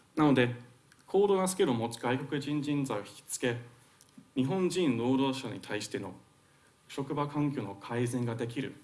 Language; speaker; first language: Japanese; non-native, fluent; Finnish